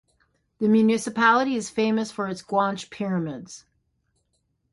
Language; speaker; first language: English; native; English